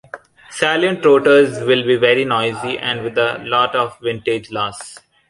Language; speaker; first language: English; non-native, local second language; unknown